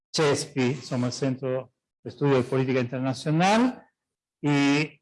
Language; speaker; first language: Spanish; non-native, related language; Italian